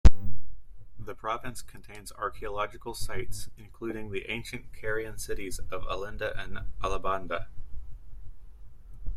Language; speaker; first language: English; native; English